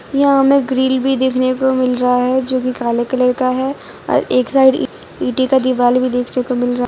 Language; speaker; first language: Hindi; non-native, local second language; Gujarati